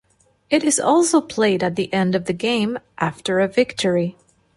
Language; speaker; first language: English; non-native, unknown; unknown